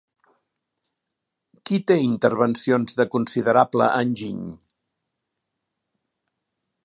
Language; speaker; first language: Catalan; native; Catalan